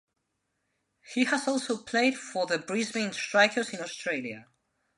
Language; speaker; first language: English; non-native, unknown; Spanish